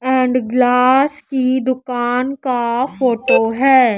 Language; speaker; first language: Hindi; native; Hindi